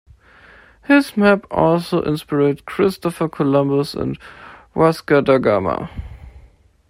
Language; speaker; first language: English; non-native, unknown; German